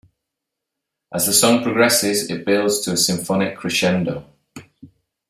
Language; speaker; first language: English; native; English